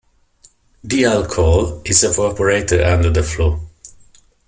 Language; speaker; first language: English; non-native, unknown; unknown